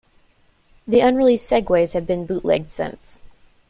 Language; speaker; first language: English; native; English